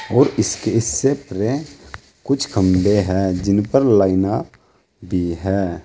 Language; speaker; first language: Hindi; native; Hindi